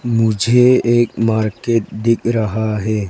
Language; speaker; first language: Hindi; non-native, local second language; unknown